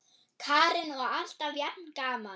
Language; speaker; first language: Icelandic; non-native, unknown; German